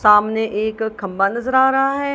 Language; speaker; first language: Hindi; non-native, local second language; Punjabi